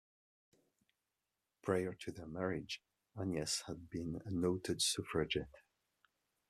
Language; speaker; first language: English; non-native, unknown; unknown